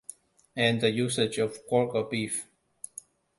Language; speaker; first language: English; non-native, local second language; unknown